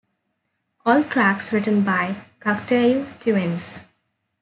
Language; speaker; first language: English; non-native, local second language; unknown